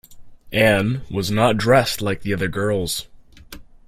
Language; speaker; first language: English; native; English